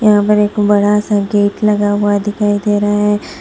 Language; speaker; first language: Hindi; non-native, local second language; Bangla